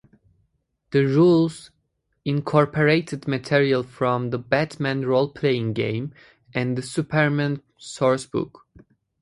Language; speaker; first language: English; native; English